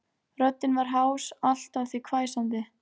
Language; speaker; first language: Icelandic; native; Icelandic